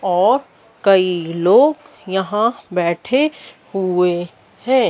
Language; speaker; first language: Hindi; native; Hindi